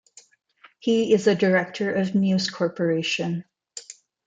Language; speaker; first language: English; non-native, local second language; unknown